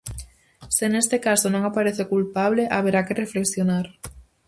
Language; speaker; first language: Galician; native; Galician